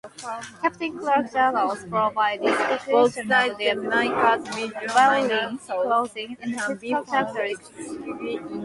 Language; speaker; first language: English; non-native, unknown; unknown